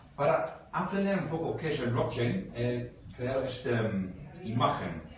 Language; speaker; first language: Spanish; non-native, fluent; Dutch